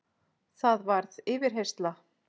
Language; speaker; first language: Icelandic; native; Icelandic